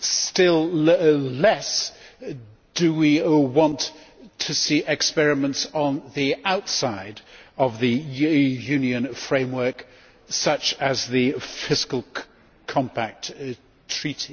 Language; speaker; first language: English; native; English